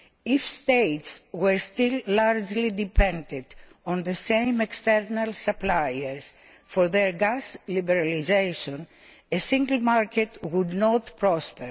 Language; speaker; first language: English; non-native, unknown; Greek